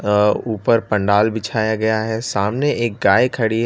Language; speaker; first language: Hindi; non-native, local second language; Gujarati